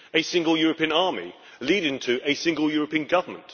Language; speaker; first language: English; native; English